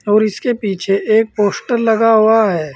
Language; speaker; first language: Hindi; native; Hindi